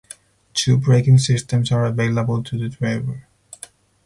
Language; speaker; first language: English; non-native, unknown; Spanish